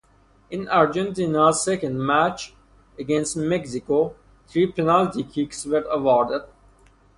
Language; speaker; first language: English; non-native, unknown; Persian